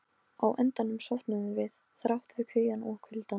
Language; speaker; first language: Icelandic; non-native, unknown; Polish